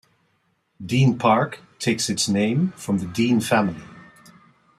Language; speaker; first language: English; non-native, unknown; Dutch